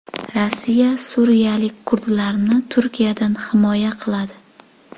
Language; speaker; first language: Uzbek; native; Uzbek